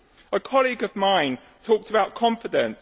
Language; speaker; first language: English; native; English